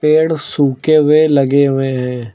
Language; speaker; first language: Hindi; native; Hindi